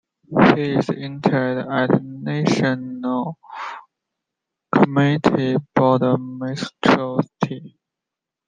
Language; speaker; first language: English; non-native, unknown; Chinese